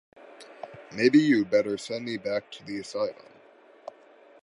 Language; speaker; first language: English; native; English